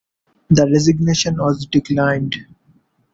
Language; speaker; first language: English; non-native, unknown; Bangla